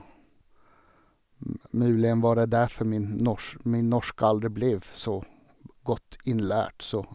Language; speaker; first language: Norwegian; non-native, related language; Swedish